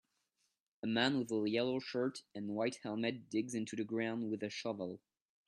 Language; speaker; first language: English; non-native, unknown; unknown